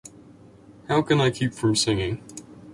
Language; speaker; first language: English; native; English